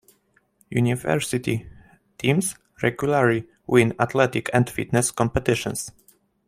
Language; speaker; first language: English; non-native, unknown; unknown